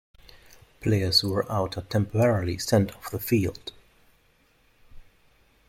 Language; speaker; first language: English; non-native, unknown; German